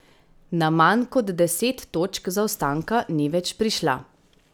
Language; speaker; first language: Slovenian; native; Slovenian